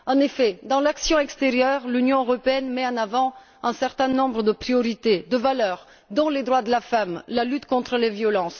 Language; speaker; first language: French; non-native, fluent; Bulgarian